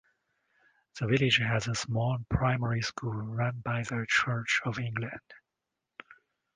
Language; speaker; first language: English; non-native, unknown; Chinese